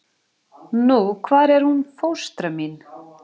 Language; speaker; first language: Icelandic; non-native, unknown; Portuguese